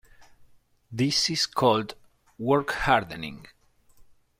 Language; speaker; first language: English; non-native, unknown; Spanish